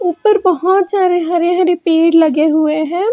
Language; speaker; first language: Hindi; non-native, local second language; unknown